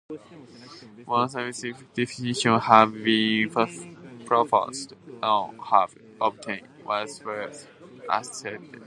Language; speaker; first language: English; non-native, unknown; Japanese